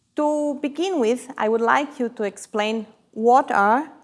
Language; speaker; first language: English; non-native, fluent; Portuguese